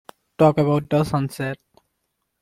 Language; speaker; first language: English; non-native, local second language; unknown